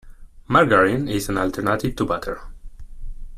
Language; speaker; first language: English; non-native, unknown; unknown